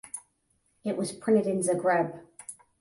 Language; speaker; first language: English; native; English